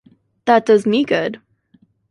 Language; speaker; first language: English; native; English